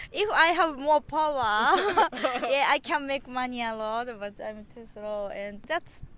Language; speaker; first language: English; non-native, learner; Japanese